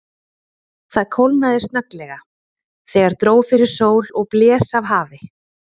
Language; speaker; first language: Icelandic; native; Icelandic